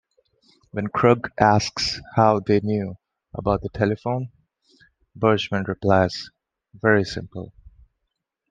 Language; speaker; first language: English; non-native, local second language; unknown